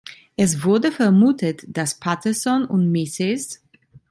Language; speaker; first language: German; non-native, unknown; Italian